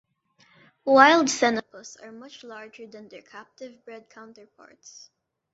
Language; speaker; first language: English; non-native, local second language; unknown